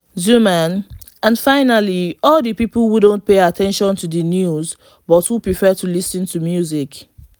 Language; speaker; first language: English; non-native, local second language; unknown